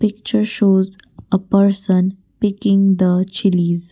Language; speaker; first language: English; non-native, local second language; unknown